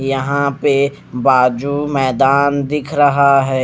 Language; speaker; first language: Hindi; non-native, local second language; Punjabi